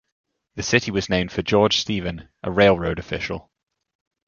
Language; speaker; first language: English; native; English